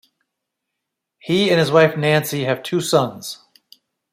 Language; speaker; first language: English; native; English